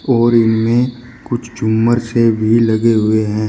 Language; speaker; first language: Hindi; native; Hindi